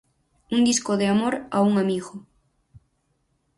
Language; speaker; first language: Galician; native; Galician